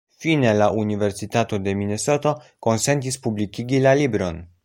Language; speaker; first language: Esperanto; non-native, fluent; Polish